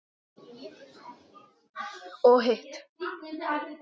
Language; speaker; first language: Icelandic; non-native, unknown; English